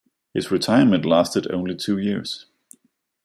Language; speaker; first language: English; non-native, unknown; Danish